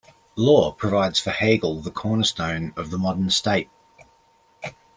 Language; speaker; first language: English; native; English